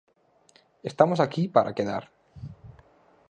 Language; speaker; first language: Galician; native; Galician